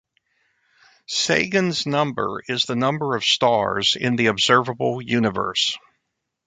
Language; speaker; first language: English; native; English